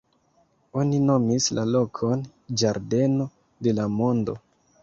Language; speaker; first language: Esperanto; non-native, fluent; Kinyarwanda